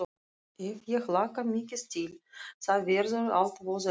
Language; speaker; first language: Icelandic; non-native, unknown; Russian